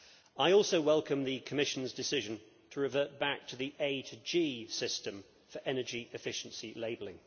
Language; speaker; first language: English; native; English